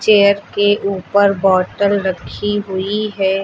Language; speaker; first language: Hindi; native; Hindi